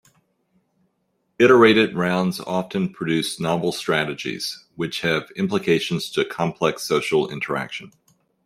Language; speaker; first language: English; native; English